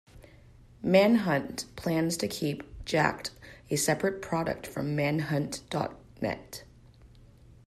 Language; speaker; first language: English; native; English